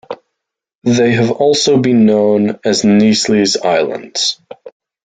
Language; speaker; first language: English; native; English